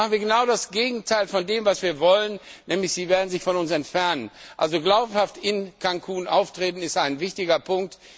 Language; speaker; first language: German; non-native, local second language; Luxembourgish